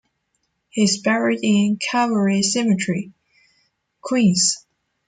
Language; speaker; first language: English; non-native, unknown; Chinese